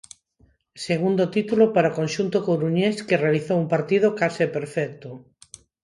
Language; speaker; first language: Galician; non-native, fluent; Spanish